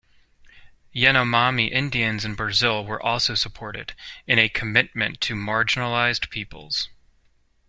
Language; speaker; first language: English; native; English